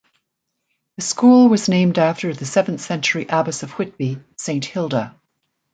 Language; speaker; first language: English; native; English